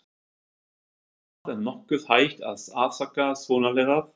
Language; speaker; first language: Icelandic; non-native, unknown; German